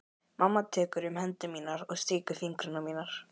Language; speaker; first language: Icelandic; native; Icelandic